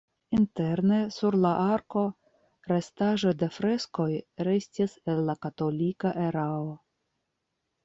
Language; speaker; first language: Esperanto; non-native, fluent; Russian